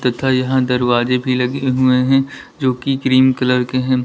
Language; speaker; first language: Hindi; native; Hindi